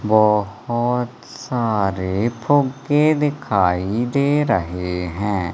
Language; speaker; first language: Hindi; native; Hindi